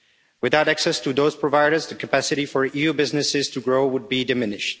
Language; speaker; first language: English; non-native, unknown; Czech